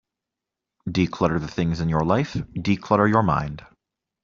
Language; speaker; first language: English; native; English